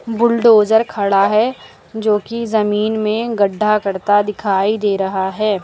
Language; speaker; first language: Hindi; native; Hindi